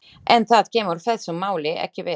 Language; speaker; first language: Icelandic; non-native, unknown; Slovak